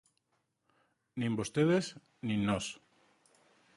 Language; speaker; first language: Galician; native; Galician